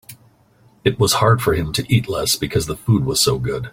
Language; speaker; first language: English; native; English